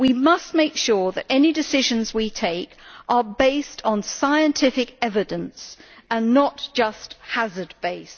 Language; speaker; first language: English; native; English